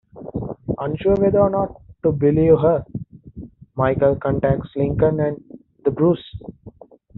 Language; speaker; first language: English; native; English